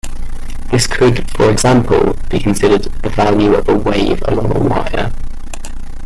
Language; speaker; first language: English; native; English